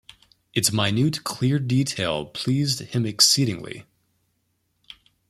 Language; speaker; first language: English; native; English